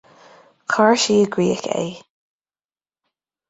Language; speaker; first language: Irish; native; Irish